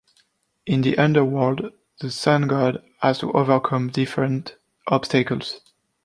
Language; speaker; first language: English; non-native, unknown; French